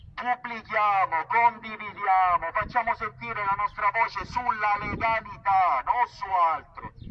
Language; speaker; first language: Italian; native; Italian